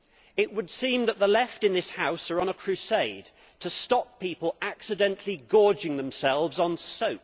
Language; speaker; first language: English; native; English